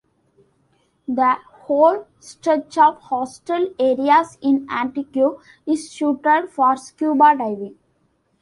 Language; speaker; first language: English; non-native, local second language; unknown